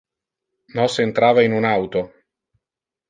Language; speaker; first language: Interlingua; non-native, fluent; Italian